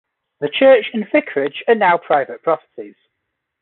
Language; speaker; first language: English; native; English